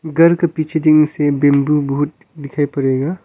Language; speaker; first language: Hindi; non-native, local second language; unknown